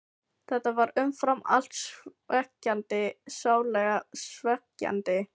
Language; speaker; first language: Icelandic; non-native, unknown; Filipino